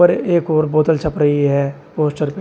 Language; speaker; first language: Hindi; native; Hindi